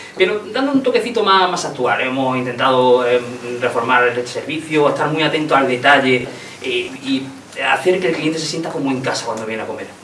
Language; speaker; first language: Spanish; native; Spanish